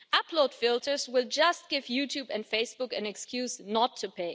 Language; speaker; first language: English; non-native, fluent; German